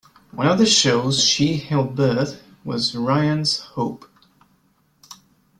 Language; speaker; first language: English; non-native, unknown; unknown